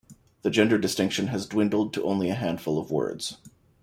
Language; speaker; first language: English; native; English